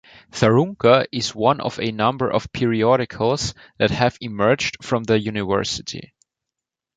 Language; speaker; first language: English; non-native, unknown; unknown